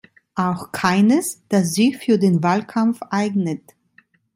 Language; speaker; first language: German; non-native, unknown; Italian